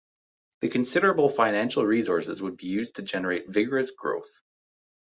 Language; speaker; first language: English; native; English